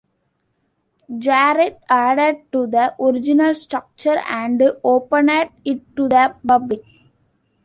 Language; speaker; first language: English; non-native, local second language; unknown